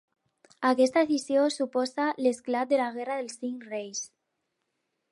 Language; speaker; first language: Catalan; non-native, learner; Spanish